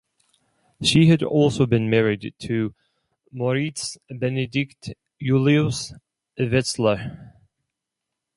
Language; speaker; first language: English; non-native, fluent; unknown